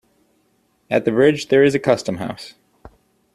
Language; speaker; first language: English; native; English